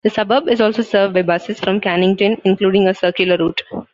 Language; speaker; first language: English; non-native, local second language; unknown